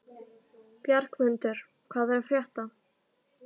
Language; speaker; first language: Icelandic; native; Icelandic